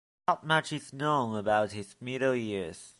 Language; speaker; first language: English; non-native, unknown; Chinese